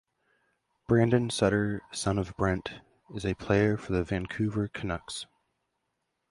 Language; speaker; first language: English; native; English